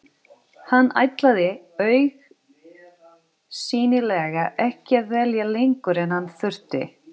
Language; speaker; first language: Icelandic; non-native, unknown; Portuguese